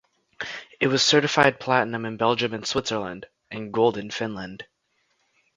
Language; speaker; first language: English; native; English